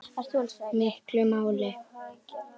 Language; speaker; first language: Icelandic; native; Icelandic